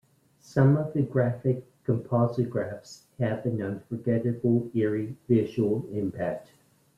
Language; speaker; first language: English; native; English